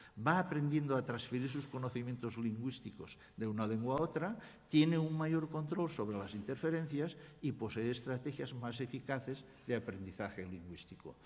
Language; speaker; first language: Spanish; non-native, local second language; Catalan